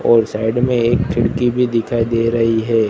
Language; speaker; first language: Hindi; non-native, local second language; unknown